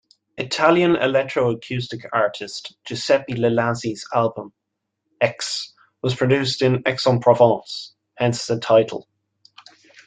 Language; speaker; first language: English; native; English